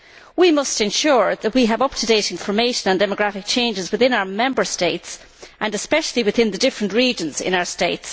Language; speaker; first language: English; native; English